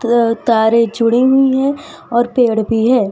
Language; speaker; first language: Hindi; non-native, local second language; Gujarati